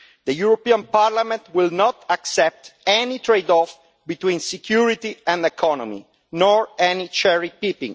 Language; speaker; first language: English; non-native, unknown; Italian